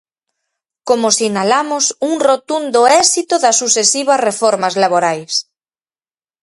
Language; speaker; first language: Galician; native; Galician